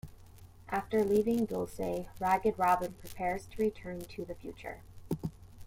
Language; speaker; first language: English; native; English